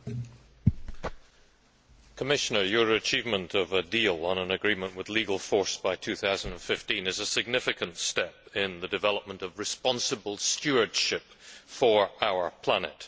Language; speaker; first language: English; native; English